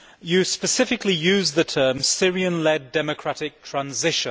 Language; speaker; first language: English; native; English